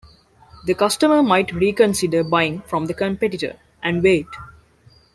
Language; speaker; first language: English; non-native, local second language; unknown